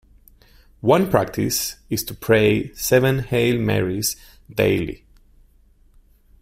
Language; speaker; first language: English; non-native, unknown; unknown